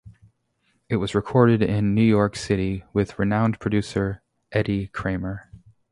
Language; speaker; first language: English; native; English